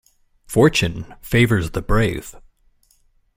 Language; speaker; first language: English; native; English